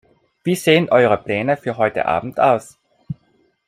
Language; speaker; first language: German; non-native, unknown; Italian